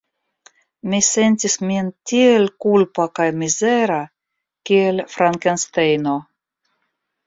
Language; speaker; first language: Esperanto; non-native, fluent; Russian